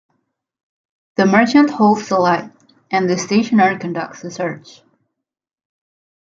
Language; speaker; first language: English; native; English